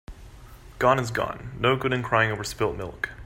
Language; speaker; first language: English; native; English